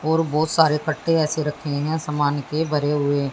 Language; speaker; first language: Hindi; native; Hindi